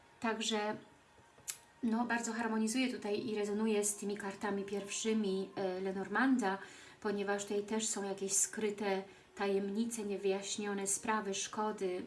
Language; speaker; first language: Polish; early bilingual, heritage; Polish